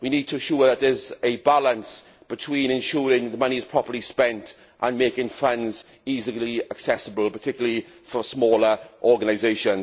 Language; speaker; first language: English; native; English